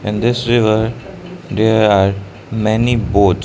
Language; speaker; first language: English; non-native, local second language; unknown